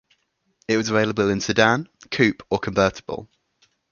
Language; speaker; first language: English; native; English